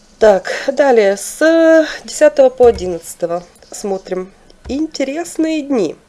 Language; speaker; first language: Russian; non-native, local second language; Ukrainian